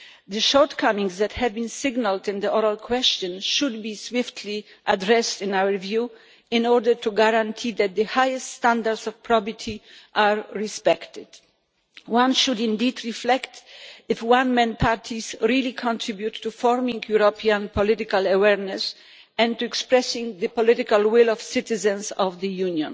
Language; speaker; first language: English; non-native, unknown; Polish